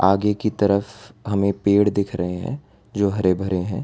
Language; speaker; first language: Hindi; non-native, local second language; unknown